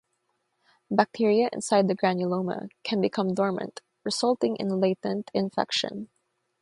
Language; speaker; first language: English; non-native, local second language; Filipino